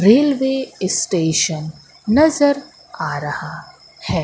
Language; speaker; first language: Hindi; native; Hindi